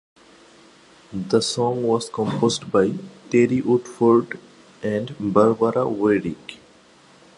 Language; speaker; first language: English; non-native, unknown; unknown